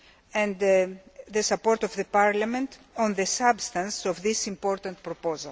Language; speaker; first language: English; non-native, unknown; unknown